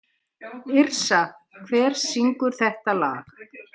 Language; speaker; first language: Icelandic; native; Icelandic